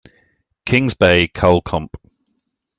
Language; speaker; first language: English; native; English